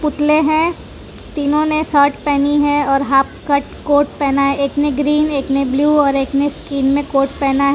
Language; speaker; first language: Hindi; non-native, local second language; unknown